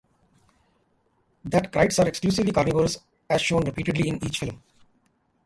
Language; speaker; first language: English; non-native, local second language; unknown